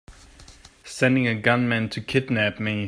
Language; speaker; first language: English; non-native, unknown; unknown